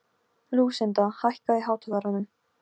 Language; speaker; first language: Icelandic; non-native, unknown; Polish